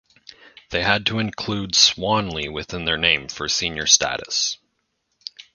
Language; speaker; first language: English; native; English